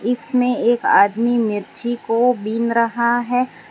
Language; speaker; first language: Hindi; non-native, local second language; Gujarati